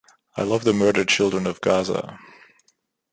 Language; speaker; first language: English; non-native, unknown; German